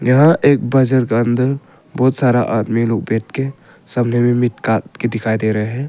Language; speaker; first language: Hindi; non-native, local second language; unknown